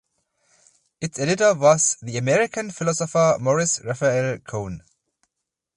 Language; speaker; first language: English; non-native, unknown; German